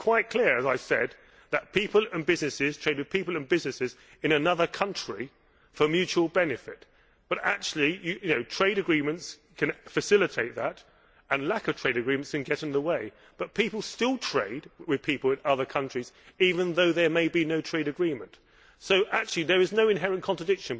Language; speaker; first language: English; native; English